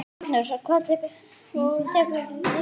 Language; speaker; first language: Icelandic; native; Icelandic